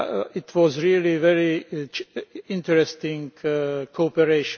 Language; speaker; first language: English; non-native, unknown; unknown